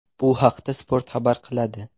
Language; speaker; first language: Uzbek; non-native, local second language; Russian